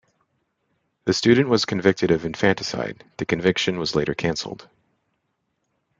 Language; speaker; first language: English; native; English